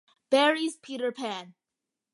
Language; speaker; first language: English; early bilingual, other home language; Malayalam